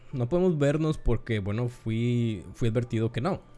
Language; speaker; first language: English; non-native, learner; Spanish